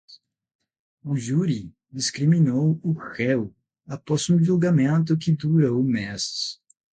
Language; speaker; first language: Portuguese; non-native, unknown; Spanish